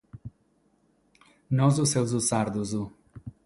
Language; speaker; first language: Sardinian; non-native, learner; Catalan